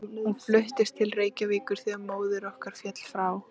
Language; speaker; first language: Icelandic; native; Icelandic